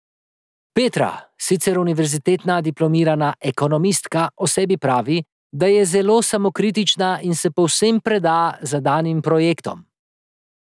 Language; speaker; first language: Slovenian; native; Slovenian